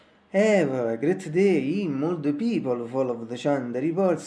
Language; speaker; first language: English; non-native, learner; Italian